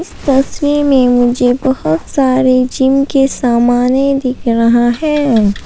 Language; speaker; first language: Hindi; non-native, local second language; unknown